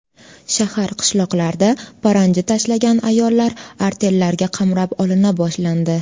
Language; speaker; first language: Uzbek; native; Uzbek